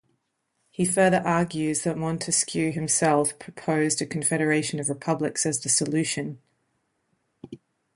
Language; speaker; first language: English; native; English